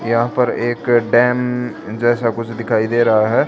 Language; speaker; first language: Hindi; native; Hindi